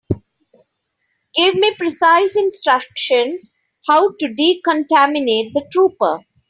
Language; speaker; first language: English; non-native, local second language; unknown